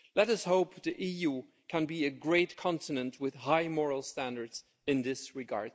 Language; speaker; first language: English; non-native, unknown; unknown